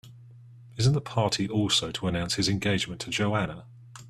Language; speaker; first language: English; native; English